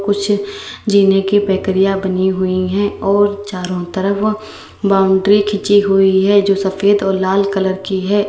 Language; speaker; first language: Hindi; native; Hindi